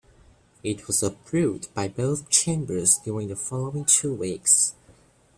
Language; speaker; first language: English; non-native, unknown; Chinese